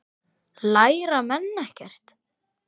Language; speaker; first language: Icelandic; native; Icelandic